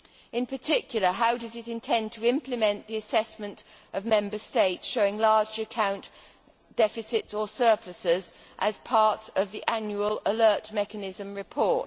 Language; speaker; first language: English; native; English